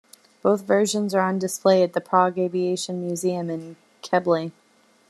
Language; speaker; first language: English; native; English